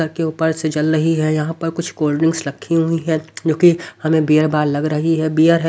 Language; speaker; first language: Hindi; native; Hindi